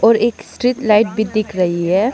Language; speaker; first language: Hindi; non-native, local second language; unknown